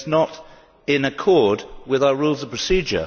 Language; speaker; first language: English; native; English